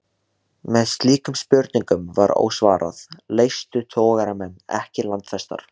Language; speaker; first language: Icelandic; native; Icelandic